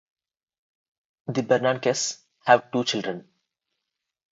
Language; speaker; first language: English; non-native, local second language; Telugu